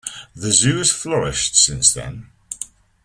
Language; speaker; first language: English; native; English